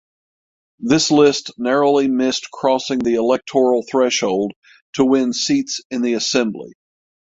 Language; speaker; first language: English; native; English